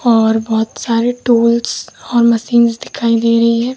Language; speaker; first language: Hindi; native; Hindi